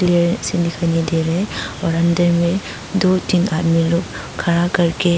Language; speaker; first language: Hindi; non-native, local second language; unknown